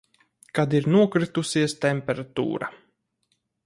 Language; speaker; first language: Latvian; native; Latvian